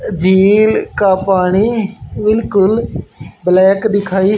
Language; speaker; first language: Hindi; native; Hindi